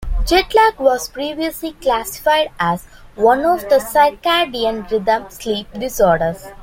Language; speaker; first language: English; non-native, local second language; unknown